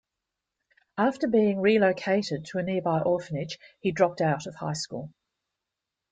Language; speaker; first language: English; native; English